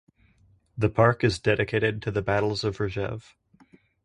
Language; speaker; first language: English; native; English